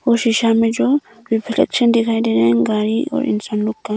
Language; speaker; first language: Hindi; non-native, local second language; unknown